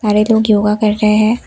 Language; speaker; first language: Hindi; non-native, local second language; Assamese